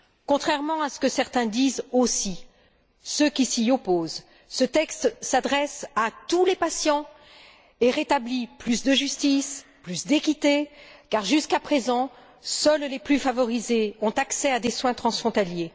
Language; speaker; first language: French; native; French